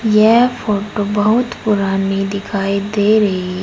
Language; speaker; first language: Hindi; native; Hindi